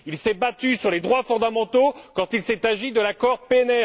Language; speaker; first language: French; native; French